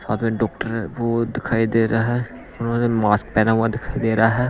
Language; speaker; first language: Hindi; non-native, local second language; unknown